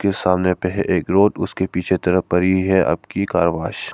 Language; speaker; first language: Hindi; non-native, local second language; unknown